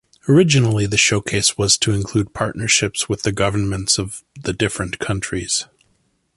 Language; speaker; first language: English; native; English